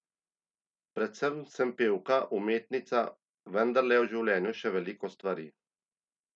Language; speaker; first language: Slovenian; native; Slovenian